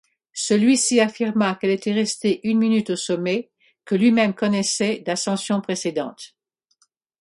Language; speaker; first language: French; non-native, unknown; English